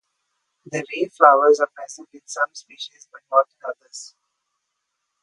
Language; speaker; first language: English; non-native, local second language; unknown